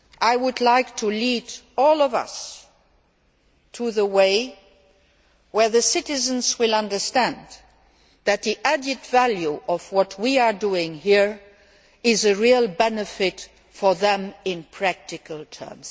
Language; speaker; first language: English; non-native, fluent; Luxembourgish